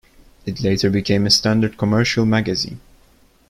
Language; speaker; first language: English; non-native, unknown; Turkish